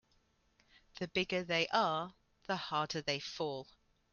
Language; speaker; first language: English; native; English